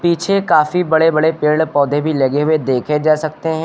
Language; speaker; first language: Hindi; native; Hindi